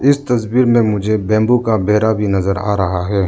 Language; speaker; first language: Hindi; non-native, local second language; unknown